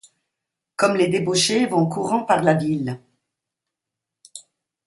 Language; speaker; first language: French; non-native, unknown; Italian